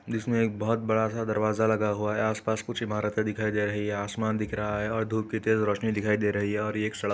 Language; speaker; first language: Hindi; native; Hindi